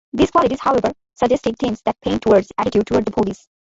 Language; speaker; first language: English; non-native, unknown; Bangla